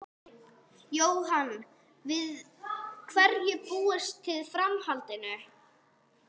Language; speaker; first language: Icelandic; non-native, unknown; English